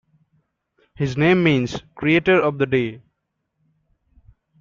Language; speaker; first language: English; non-native, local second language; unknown